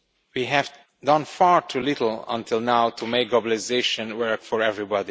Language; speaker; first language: English; non-native, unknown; Romanian